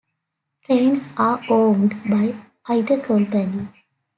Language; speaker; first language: English; native; English